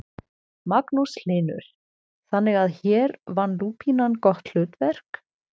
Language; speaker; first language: Icelandic; non-native, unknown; German